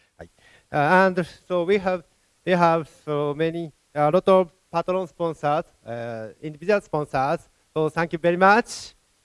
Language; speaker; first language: English; non-native, fluent; Japanese